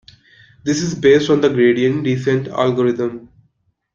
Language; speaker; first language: English; non-native, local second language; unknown